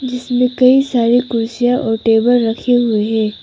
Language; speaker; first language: Hindi; non-native, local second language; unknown